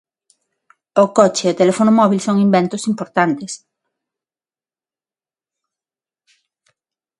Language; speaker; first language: Galician; non-native, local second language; Spanish